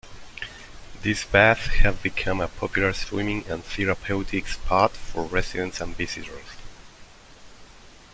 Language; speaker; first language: English; non-native, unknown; Spanish